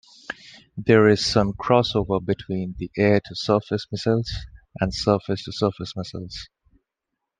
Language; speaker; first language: English; non-native, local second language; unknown